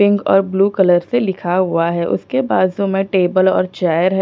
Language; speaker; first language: Hindi; non-native, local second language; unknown